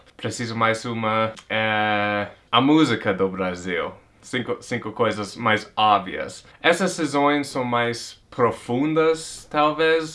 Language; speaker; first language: Portuguese; non-native, fluent; English